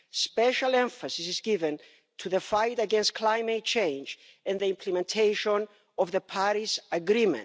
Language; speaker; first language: English; non-native, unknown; Greek